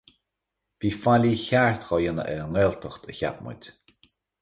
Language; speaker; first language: Irish; native; Irish